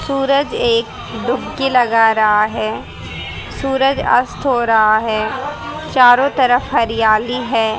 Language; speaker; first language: Hindi; native; Hindi